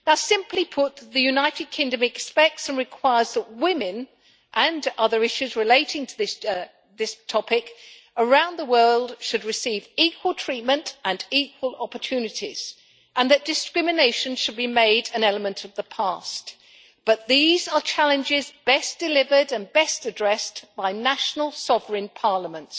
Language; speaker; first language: English; native; English